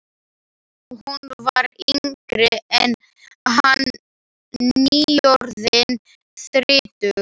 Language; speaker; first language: Icelandic; non-native, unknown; Slovak